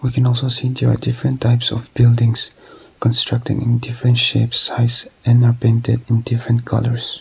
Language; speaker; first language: English; non-native, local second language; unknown